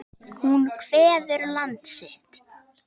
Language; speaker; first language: Icelandic; native; Icelandic